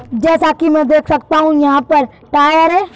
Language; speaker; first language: Hindi; native; Hindi